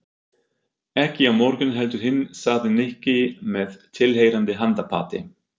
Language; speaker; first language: Icelandic; non-native, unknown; German